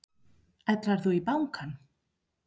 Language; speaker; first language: Icelandic; non-native, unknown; Spanish